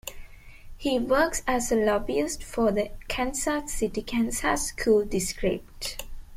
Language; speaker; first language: English; non-native, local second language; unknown